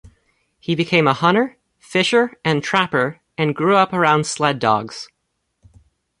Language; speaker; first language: English; native; English